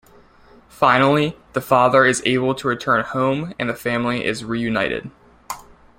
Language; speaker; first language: English; native; English